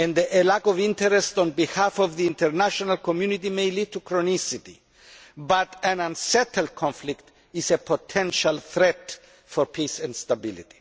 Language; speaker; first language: English; non-native, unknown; Greek